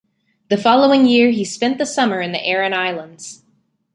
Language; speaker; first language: English; native; English